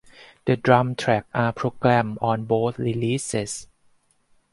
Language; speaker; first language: English; non-native, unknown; Thai